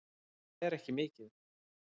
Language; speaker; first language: Icelandic; native; Icelandic